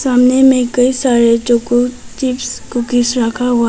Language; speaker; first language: Hindi; non-native, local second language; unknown